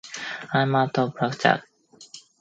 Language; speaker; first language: English; non-native, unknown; Japanese